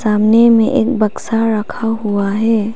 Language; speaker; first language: Hindi; non-native, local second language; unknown